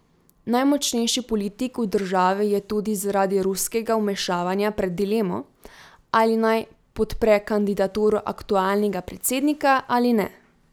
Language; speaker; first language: Slovenian; native; Slovenian